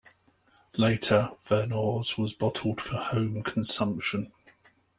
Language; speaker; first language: English; native; English